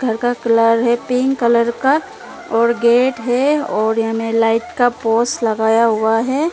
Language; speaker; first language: Hindi; early bilingual, other home language; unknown